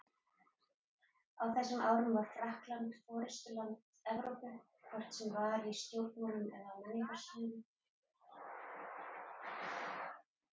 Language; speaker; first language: Icelandic; native; Icelandic